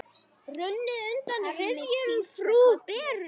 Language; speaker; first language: Icelandic; native; Icelandic